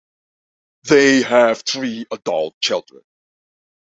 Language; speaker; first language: English; non-native, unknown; Dutch